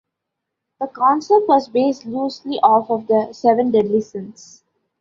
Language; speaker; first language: English; non-native, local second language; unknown